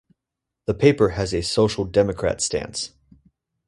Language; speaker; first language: English; native; English